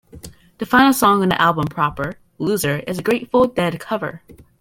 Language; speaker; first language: English; native; English